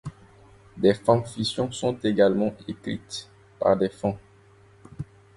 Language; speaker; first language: French; non-native, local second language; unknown